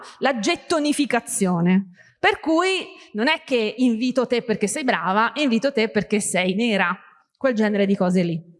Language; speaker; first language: Italian; early bilingual, other home language; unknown